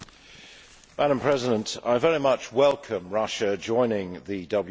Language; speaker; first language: English; native; English